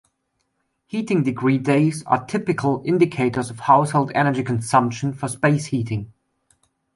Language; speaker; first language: English; non-native, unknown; German